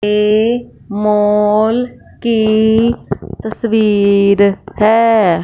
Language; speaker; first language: Hindi; non-native, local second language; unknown